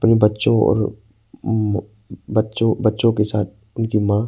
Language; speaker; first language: Hindi; non-native, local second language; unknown